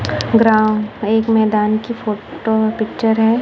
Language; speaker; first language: Hindi; non-native, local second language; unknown